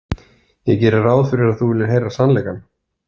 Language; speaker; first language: Icelandic; native; Icelandic